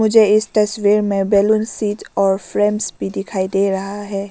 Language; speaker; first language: Hindi; non-native, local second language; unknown